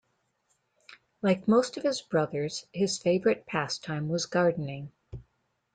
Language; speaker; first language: English; native; English